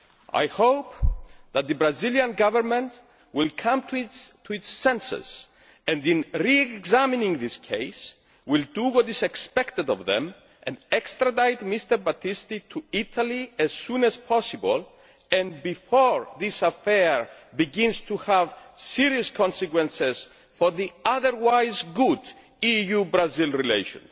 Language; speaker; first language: English; non-native, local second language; Greek